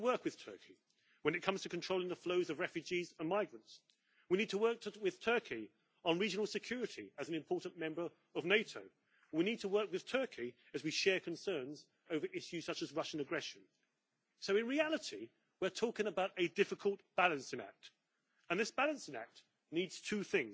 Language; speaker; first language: English; native; English